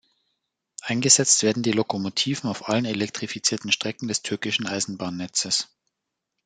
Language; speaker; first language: German; native; German